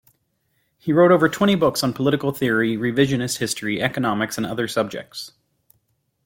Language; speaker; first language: English; native; English